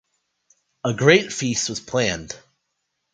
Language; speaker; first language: English; native; English